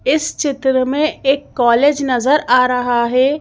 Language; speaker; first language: Hindi; native; Hindi